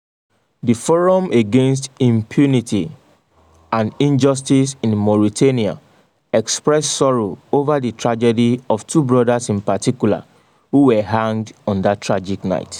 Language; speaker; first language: English; non-native, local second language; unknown